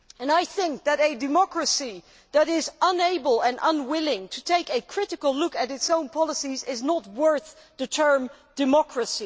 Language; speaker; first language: English; non-native, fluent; Dutch